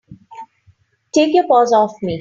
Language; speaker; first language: English; non-native, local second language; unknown